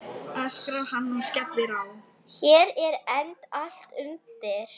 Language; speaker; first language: Icelandic; non-native, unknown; Arabic